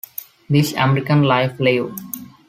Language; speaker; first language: English; non-native, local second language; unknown